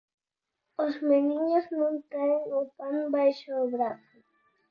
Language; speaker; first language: Galician; non-native, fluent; Spanish